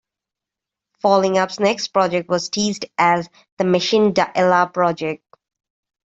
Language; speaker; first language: English; native; English